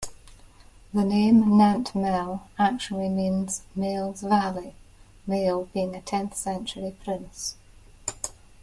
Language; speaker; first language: English; native; English